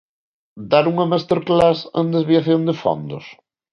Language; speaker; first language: Galician; non-native, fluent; Spanish